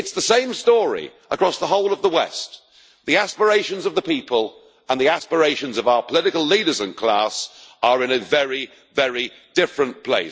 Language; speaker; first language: English; native; English